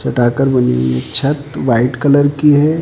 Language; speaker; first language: Hindi; native; Hindi